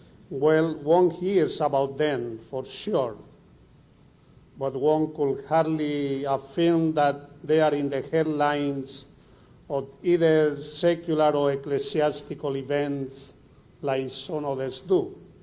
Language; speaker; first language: English; non-native, local second language; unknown